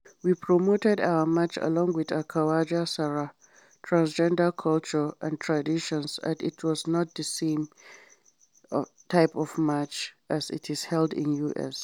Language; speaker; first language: English; non-native, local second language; Hausa